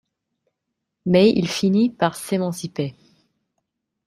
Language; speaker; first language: French; non-native, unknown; English